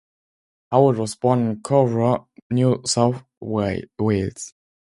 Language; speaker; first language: English; non-native, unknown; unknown